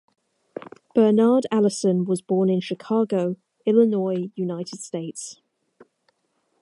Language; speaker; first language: English; native; English